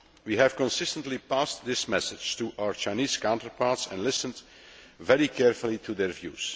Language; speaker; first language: English; non-native, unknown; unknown